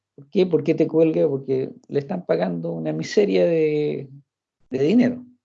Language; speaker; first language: Spanish; early bilingual, heritage; Spanish